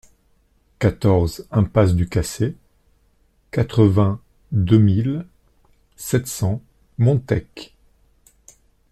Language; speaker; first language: French; native; French